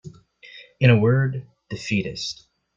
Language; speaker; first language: English; native; English